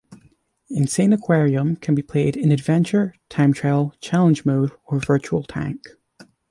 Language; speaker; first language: English; native; English